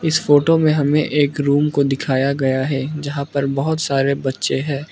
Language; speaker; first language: Hindi; non-native, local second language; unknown